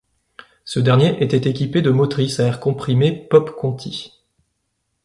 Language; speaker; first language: French; native; French